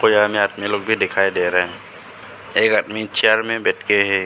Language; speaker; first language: Hindi; early bilingual, other home language; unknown